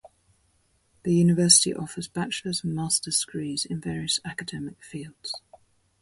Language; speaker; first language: English; native; English